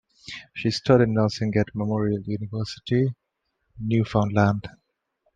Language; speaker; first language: English; non-native, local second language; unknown